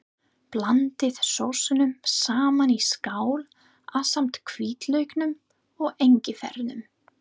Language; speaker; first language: Icelandic; non-native, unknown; English